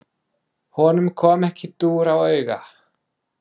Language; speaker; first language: Icelandic; non-native, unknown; English